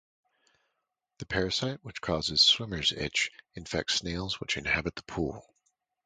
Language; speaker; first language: English; native; English